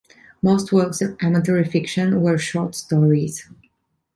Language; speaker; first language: English; non-native, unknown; Italian